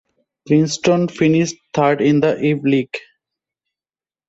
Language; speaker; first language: English; non-native, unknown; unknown